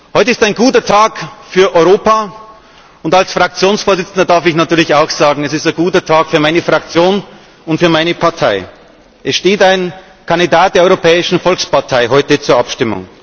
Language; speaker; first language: German; native; German